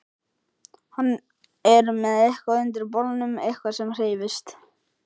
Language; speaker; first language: Icelandic; native; Icelandic